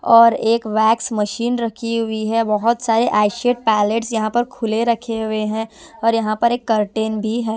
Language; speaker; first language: Hindi; non-native, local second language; Punjabi